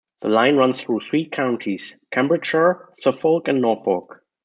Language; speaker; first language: English; non-native, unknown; German